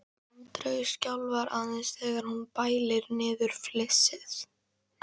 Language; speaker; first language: Icelandic; native; Icelandic